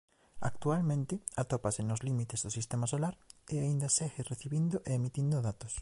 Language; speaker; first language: Galician; native; Galician